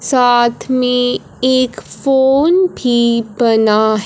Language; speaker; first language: Hindi; non-native, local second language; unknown